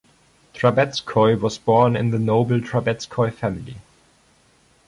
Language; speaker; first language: English; non-native, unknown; German